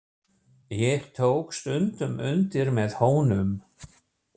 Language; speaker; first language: Icelandic; non-native, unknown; German